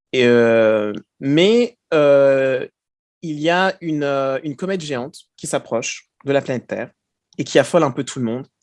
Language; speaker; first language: French; early bilingual, other home language; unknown